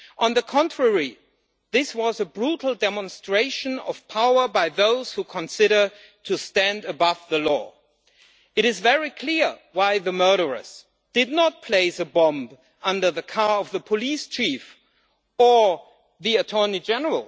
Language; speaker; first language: English; non-native, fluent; German